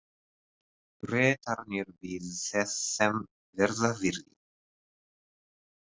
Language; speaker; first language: Icelandic; non-native, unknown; Japanese